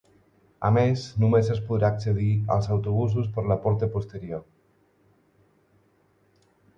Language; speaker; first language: Catalan; non-native, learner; Spanish